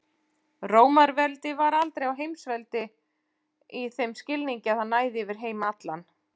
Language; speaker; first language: Icelandic; native; Icelandic